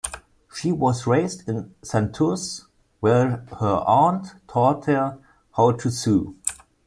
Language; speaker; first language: English; non-native, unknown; German